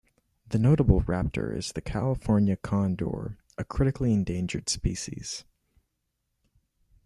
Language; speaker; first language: English; native; English